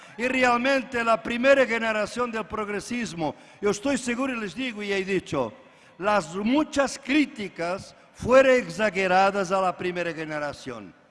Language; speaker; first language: Spanish; non-native, related language; Portuguese